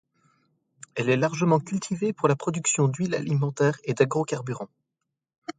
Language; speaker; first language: French; native; French